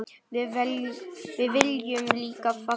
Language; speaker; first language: Icelandic; non-native, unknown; Vietnamese